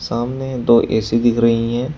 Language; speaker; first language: Hindi; native; Hindi